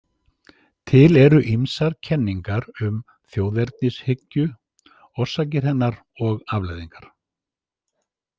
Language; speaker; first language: Icelandic; native; Icelandic